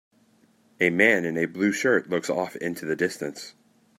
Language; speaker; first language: English; native; English